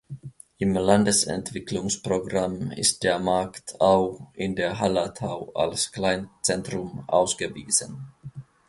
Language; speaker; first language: German; non-native, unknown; Finnish